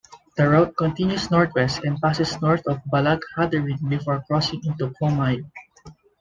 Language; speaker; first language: English; non-native, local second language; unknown